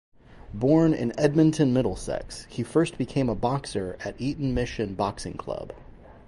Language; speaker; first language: English; native; English